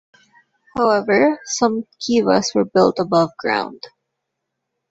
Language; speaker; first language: English; non-native, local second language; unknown